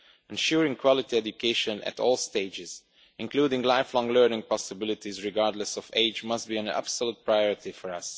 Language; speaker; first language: English; non-native, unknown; Romanian